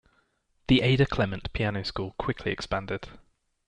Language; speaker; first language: English; native; English